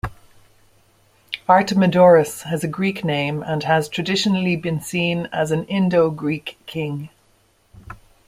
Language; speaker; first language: English; native; English